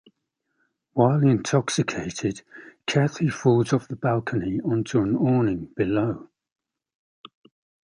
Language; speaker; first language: English; native; English